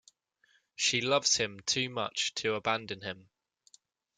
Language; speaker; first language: English; native; English